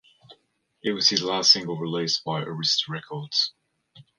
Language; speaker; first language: English; native; English